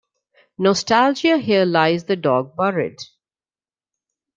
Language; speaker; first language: English; non-native, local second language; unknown